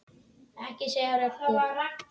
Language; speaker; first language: Icelandic; native; Icelandic